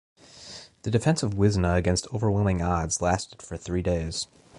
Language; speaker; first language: English; native; English